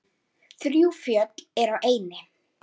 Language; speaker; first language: Icelandic; native; Icelandic